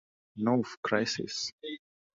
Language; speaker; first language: English; non-native, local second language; Swahili